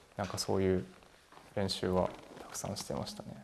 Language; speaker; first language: Japanese; native; Japanese